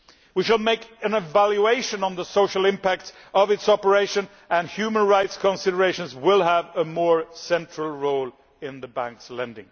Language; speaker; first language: English; non-native, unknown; Swedish